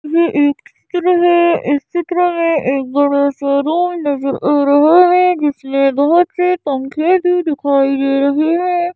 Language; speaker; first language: Hindi; native; Hindi